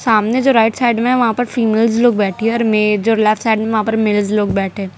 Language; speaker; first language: Hindi; non-native, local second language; Gujarati